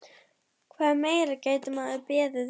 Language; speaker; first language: Icelandic; non-native, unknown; German